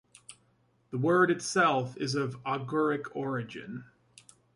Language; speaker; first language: English; native; English